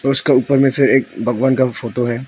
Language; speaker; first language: Hindi; non-native, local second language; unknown